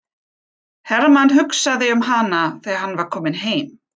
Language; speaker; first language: Icelandic; non-native, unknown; German